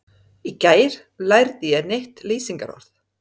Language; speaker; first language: Icelandic; non-native, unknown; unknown